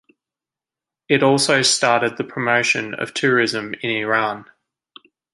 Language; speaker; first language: English; native; English